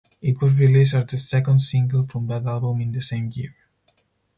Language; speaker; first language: English; non-native, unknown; Spanish